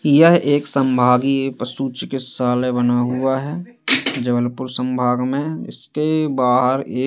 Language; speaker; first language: Hindi; native; Hindi